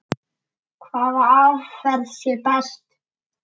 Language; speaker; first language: Icelandic; native; Icelandic